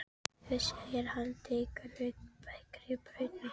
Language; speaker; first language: Icelandic; non-native, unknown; Filipino